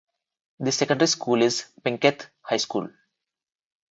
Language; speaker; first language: English; non-native, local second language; Telugu